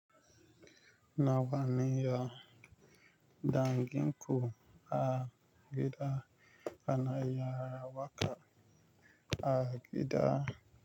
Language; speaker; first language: Hausa; native; Hausa